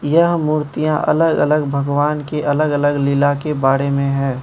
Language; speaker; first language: Hindi; non-native, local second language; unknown